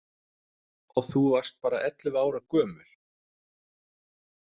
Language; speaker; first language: Icelandic; non-native, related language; Danish